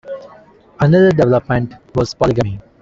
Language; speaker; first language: English; non-native, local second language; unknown